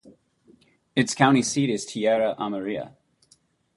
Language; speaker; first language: English; native; English